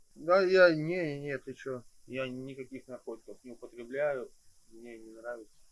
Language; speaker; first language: Russian; native; Russian